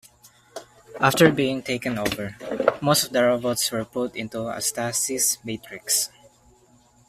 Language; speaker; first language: English; non-native, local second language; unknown